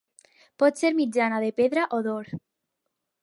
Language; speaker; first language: Catalan; non-native, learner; Spanish